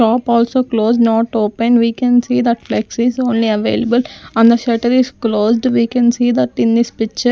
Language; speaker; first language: English; non-native, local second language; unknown